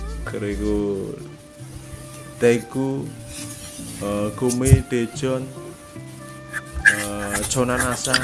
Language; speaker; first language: Korean; non-native, learner; Indonesian